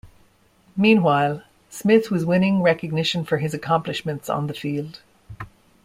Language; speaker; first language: English; native; English